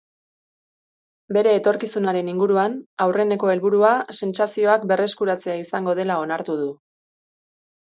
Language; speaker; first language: Basque; native; Basque